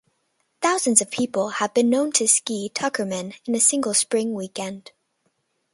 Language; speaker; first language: English; native; English